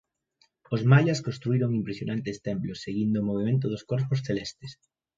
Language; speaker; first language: Galician; native; Galician